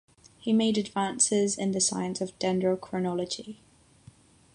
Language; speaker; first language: English; non-native, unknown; Catalan